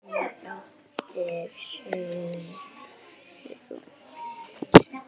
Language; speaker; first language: Icelandic; native; Icelandic